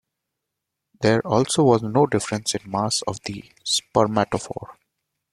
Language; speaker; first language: English; non-native, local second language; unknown